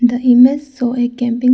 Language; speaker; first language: English; non-native, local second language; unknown